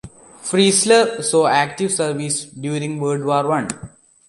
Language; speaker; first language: English; non-native, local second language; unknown